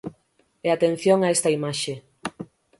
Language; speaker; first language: Galician; native; Galician